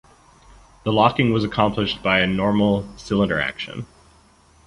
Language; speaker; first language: English; native; English